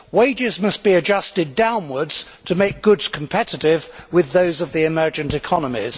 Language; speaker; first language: English; native; English